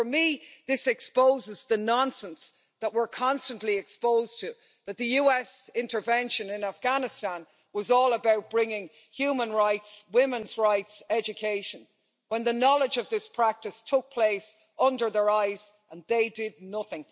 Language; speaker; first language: English; native; English